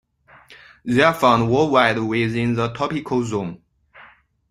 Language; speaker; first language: English; non-native, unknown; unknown